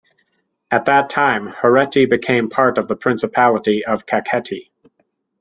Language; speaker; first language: English; native; English